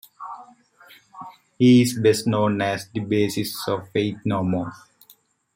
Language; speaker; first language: English; native; English